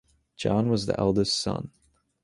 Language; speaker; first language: English; native; English